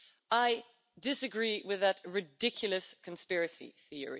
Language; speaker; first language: English; non-native, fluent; Dutch